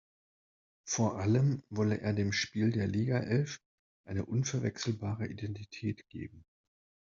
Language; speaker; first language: German; non-native, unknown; Spanish